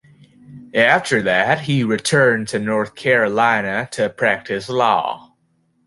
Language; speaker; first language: English; native; English